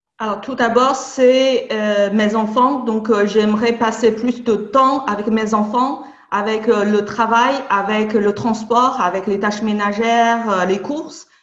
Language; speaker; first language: French; non-native, fluent; Chinese